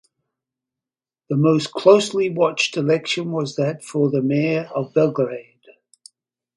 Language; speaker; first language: English; native; English